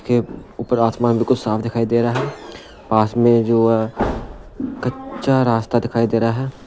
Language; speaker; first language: Hindi; non-native, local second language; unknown